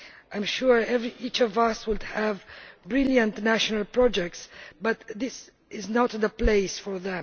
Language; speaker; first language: English; non-native, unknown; Romanian